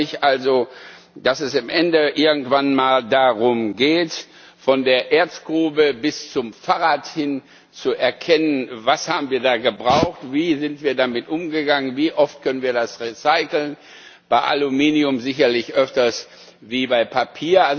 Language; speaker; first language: German; non-native, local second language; Luxembourgish